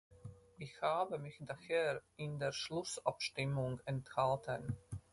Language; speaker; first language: German; non-native, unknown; Latvian